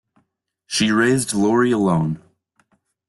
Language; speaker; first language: English; native; English